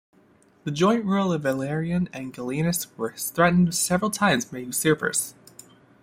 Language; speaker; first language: English; native; English